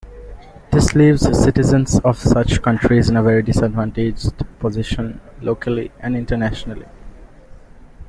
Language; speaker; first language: English; non-native, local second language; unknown